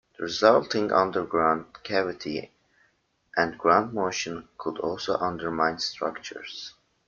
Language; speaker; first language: English; native; English